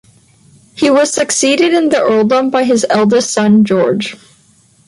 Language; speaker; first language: English; non-native, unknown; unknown